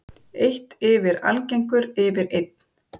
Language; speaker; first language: Icelandic; native; Icelandic